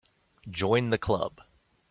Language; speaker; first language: English; native; English